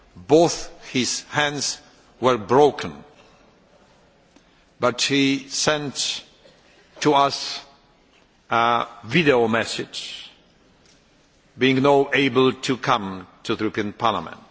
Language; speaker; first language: English; non-native, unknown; Polish